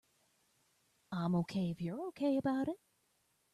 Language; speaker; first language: English; native; English